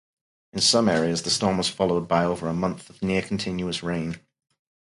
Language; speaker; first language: English; native; English